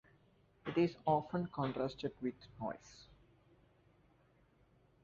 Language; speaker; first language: English; non-native, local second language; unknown